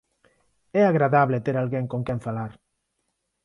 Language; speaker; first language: Galician; non-native, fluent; Spanish